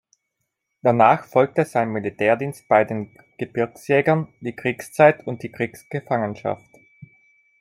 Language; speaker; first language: German; non-native, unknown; Italian